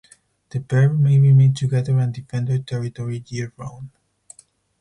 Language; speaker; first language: English; non-native, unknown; Spanish